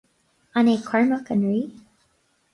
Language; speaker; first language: Irish; non-native, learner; English